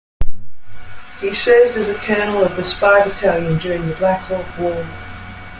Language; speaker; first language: English; native; English